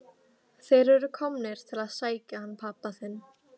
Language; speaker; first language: Icelandic; native; Icelandic